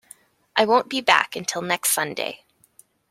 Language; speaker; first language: English; native; English